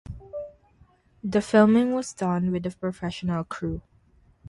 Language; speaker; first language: English; non-native, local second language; Filipino